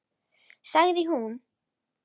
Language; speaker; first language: Icelandic; native; Icelandic